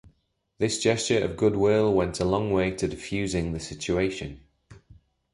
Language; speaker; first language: English; native; English